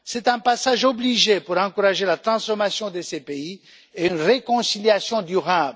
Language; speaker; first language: French; non-native, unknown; Romanian